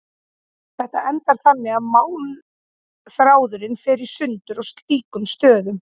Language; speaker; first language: Icelandic; native; Icelandic